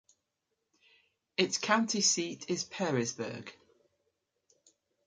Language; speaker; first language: English; native; English